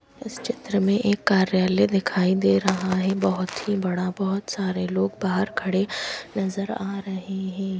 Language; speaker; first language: Hindi; native; Hindi